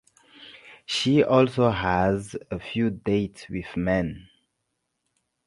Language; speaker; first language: English; non-native, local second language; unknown